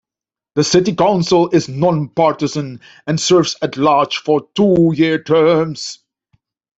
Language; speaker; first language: English; non-native, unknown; Dutch